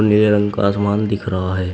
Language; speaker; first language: Hindi; native; Hindi